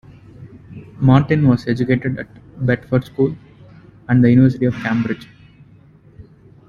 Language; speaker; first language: English; non-native, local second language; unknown